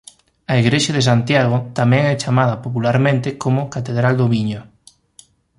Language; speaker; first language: Galician; native; Galician